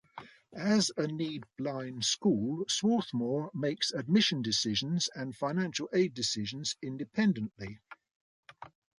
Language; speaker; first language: English; native; English